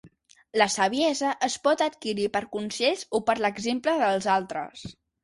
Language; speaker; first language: Catalan; native; Catalan